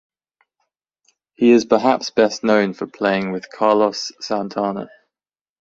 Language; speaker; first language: English; native; English